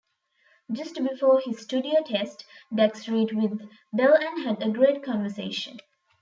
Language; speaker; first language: English; non-native, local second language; Tamil